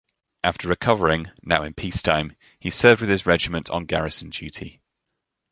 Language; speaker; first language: English; native; English